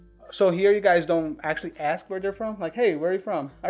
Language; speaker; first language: English; non-native, fluent; Portuguese